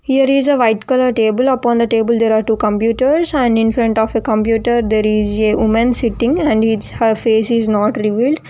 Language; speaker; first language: English; non-native, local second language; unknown